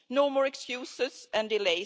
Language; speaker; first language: English; non-native, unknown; Swedish